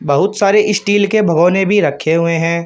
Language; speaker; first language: Hindi; native; Hindi